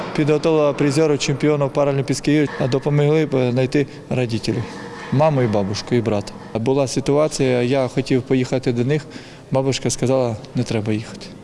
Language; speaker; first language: Ukrainian; non-native, local second language; Russian